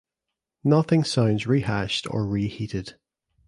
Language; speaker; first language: English; native; English